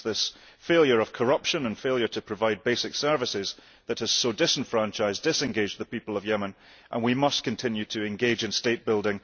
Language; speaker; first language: English; early bilingual, heritage; English